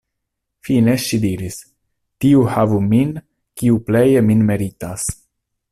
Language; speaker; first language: Esperanto; non-native, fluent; Italian